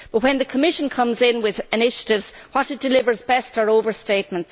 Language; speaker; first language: English; native; English